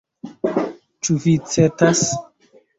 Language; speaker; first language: Esperanto; non-native, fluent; Chinese